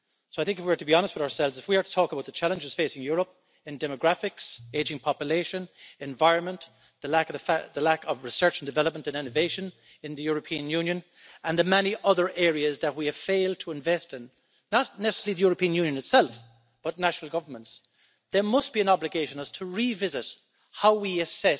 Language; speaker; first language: English; native; English